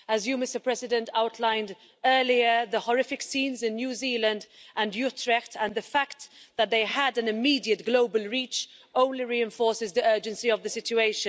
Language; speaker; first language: English; non-native, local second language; Maltese